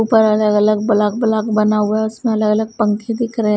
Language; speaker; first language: Hindi; non-native, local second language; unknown